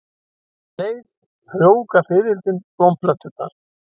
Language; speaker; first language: Icelandic; native; Icelandic